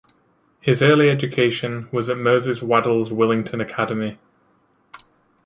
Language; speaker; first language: English; native; English